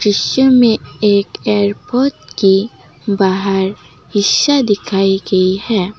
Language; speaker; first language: Hindi; non-native, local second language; Assamese